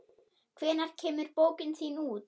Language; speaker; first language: Icelandic; non-native, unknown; German